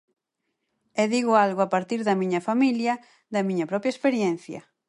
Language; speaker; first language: Galician; native; Galician